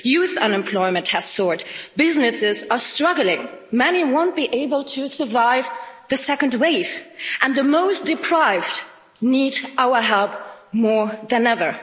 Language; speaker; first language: English; non-native, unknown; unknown